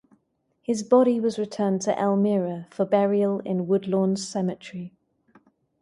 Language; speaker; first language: English; native; English